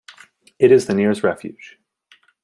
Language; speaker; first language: English; native; English